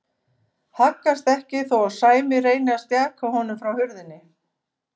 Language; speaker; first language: Icelandic; native; Icelandic